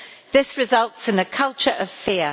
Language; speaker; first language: English; native; English